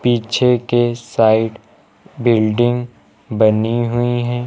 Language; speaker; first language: Hindi; native; Hindi